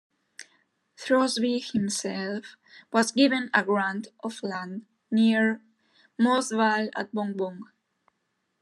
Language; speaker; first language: English; non-native, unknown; Spanish